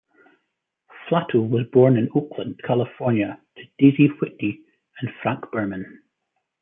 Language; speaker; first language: English; native; English